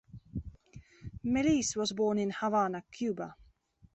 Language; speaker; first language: English; non-native, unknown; Belarusian